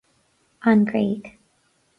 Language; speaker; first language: Irish; non-native, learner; English